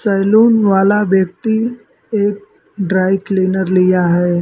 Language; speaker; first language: Hindi; native; Hindi